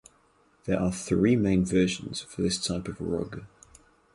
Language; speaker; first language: English; native; English